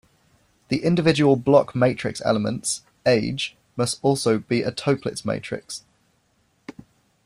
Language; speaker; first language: English; native; English